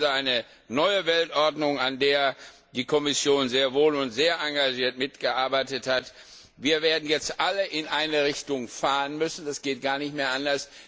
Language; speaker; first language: German; non-native, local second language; Luxembourgish